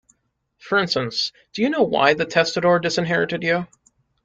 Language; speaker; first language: English; native; English